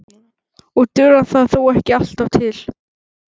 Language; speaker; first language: Icelandic; native; Icelandic